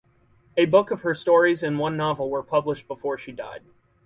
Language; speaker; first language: English; native; English